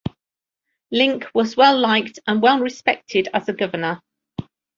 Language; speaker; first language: English; native; English